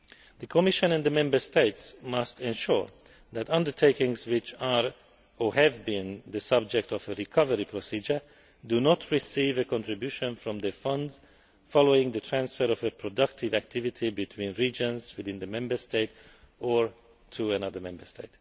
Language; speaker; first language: English; non-native, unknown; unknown